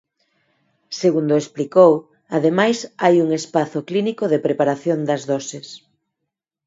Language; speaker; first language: Galician; non-native, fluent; Spanish